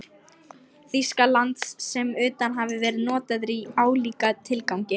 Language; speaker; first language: Icelandic; non-native, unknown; Lithuanian